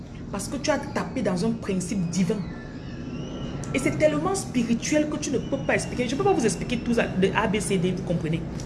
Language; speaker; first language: French; non-native, local second language; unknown